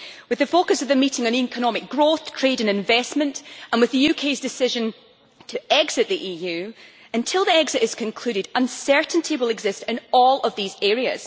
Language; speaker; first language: English; native; English